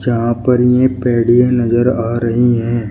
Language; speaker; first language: Hindi; native; Hindi